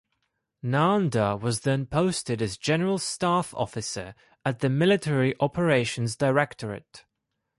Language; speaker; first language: English; non-native, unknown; Greek